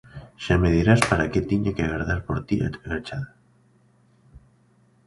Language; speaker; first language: Galician; native; Galician